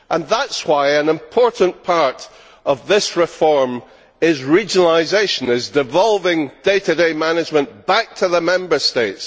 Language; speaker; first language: English; native; English